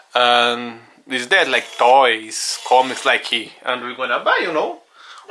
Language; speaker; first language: English; non-native, fluent; Portuguese